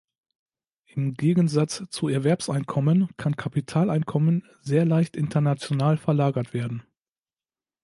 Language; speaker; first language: German; native; German